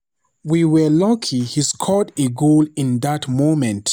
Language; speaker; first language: English; non-native, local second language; Hausa